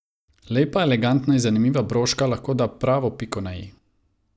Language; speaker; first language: Slovenian; non-native, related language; Croatian